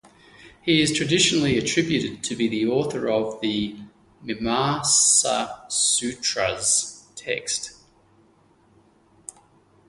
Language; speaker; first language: English; native; English